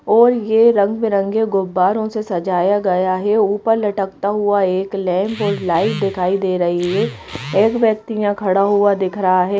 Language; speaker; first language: Hindi; native; Hindi